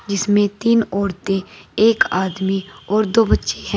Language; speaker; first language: Hindi; native; Hindi